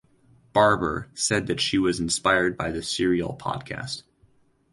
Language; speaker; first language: English; native; English